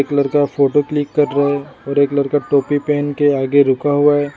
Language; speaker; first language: Hindi; non-native, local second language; Assamese